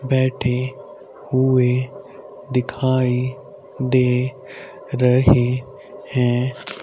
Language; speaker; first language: Hindi; native; Hindi